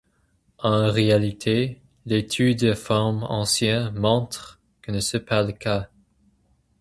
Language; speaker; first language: French; non-native, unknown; English